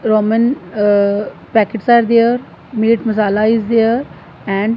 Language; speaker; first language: English; non-native, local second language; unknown